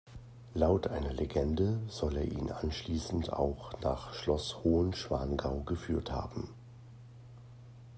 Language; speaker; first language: German; native; German